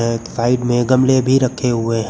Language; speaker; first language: Hindi; native; Hindi